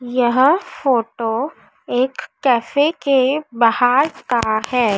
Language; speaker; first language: Hindi; native; Hindi